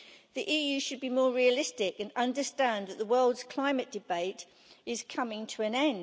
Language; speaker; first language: English; native; English